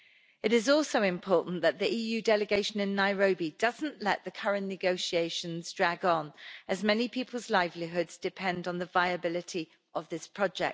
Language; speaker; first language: English; native; English